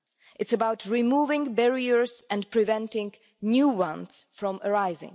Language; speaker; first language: English; non-native, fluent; Czech